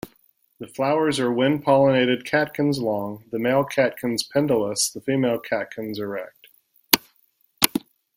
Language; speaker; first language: English; native; English